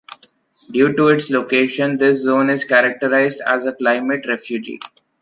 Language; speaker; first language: English; non-native, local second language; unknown